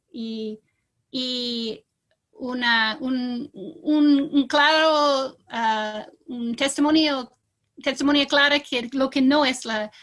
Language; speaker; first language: Spanish; non-native, fluent; English